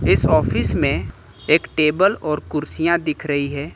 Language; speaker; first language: Hindi; native; Hindi